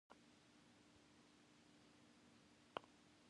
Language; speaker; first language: English; non-native, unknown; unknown